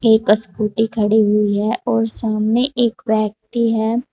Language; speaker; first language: Hindi; native; Hindi